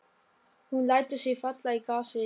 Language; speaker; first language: Icelandic; non-native, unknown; German